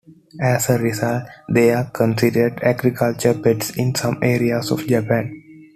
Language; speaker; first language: English; non-native, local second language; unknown